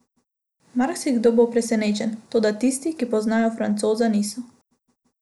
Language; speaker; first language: Slovenian; non-native, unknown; Macedonian